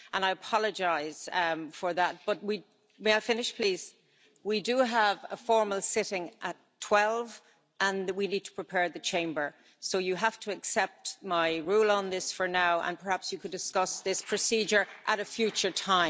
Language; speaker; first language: English; native; English